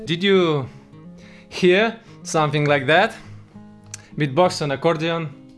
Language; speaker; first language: English; non-native, fluent; Russian